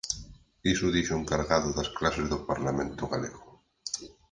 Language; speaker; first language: Galician; native; Galician